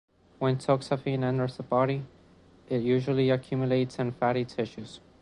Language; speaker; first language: English; non-native, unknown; Spanish